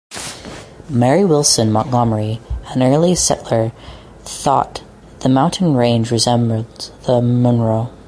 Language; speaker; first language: English; native; English